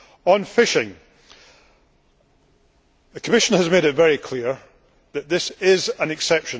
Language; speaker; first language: English; native; English